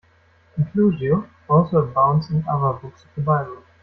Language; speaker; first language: English; non-native, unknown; German